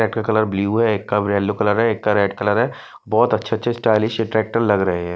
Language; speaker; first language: Hindi; non-native, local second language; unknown